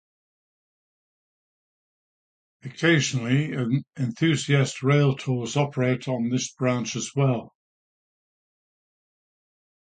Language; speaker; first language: English; native; English